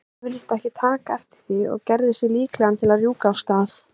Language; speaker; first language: Icelandic; native; Icelandic